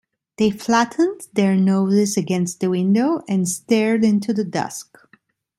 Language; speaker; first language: English; non-native, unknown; Italian